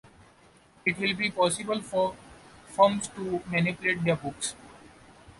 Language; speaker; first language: English; non-native, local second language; Marathi